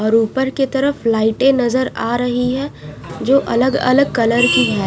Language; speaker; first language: Hindi; non-native, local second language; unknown